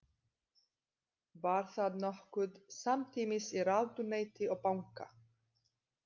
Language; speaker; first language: Icelandic; non-native, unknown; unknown